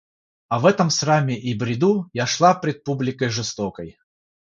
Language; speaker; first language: Russian; non-native, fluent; Georgian